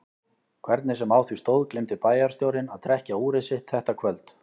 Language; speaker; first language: Icelandic; native; Icelandic